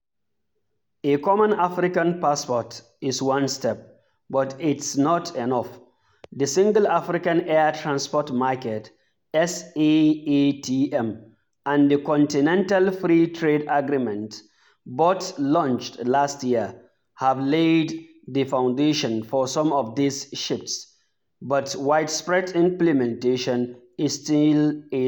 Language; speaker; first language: English; non-native, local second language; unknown